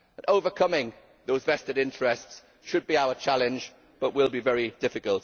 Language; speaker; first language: English; native; English